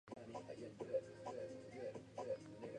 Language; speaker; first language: English; non-native, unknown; Japanese